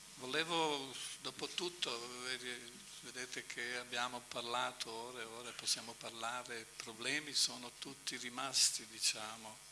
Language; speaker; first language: Italian; non-native, fluent; Bosnian